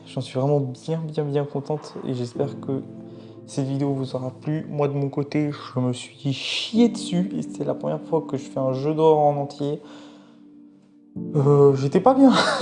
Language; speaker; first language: French; native; French